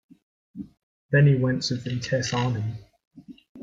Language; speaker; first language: English; native; English